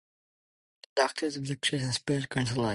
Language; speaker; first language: English; non-native, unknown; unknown